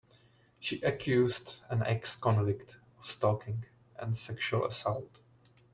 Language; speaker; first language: English; non-native, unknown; Czech